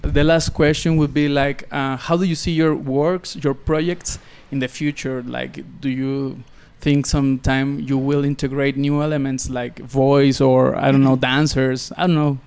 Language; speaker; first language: English; non-native, fluent; Spanish